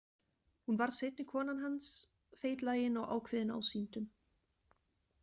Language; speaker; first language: Icelandic; non-native, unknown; German